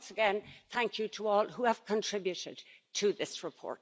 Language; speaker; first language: English; native; English